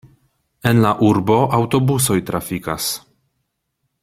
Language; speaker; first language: Esperanto; non-native, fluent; Polish